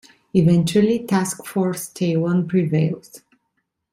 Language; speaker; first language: English; non-native, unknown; Italian